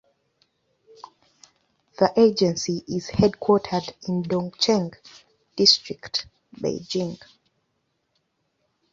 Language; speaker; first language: English; non-native, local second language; Ganda